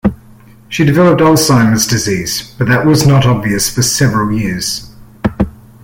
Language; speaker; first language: English; native; English